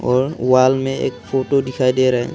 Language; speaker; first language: Hindi; non-native, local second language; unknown